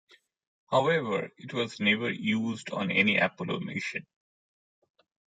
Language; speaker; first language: English; non-native, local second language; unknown